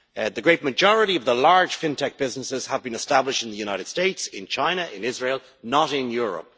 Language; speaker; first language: English; native; English